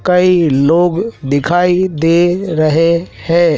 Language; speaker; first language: Hindi; native; Hindi